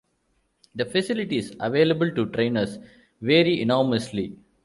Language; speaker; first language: English; non-native, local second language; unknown